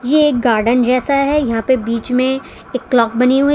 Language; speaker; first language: Hindi; non-native, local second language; Gujarati